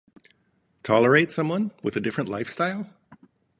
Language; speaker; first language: English; native; English